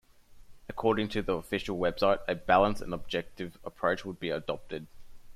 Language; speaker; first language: English; native; English